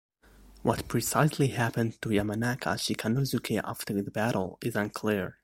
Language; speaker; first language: English; native; English